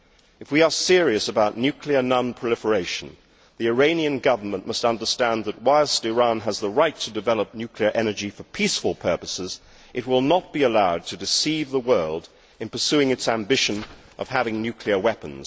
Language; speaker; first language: English; native; English